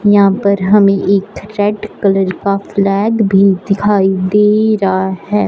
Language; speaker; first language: Hindi; non-native, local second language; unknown